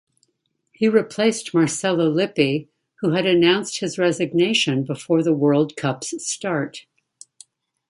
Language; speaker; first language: English; native; English